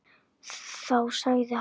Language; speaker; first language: Icelandic; native; Icelandic